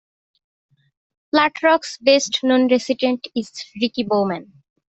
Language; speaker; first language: English; native; English